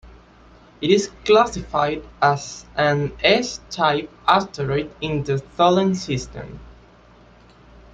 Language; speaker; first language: English; native; English